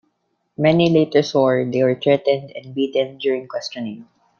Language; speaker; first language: English; non-native, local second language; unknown